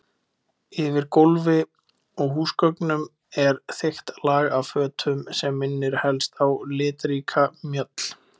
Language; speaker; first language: Icelandic; native; Icelandic